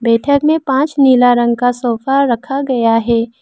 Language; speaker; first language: Hindi; non-native, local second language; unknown